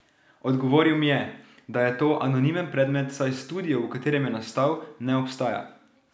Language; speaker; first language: Slovenian; native; Slovenian